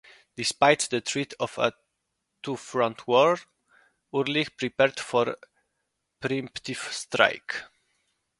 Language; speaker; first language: English; non-native, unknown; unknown